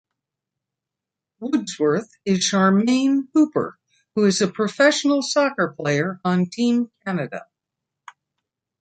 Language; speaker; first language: English; native; English